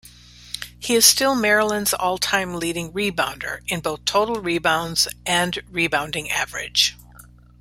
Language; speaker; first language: English; native; English